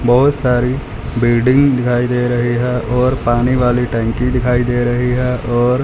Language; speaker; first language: Hindi; non-native, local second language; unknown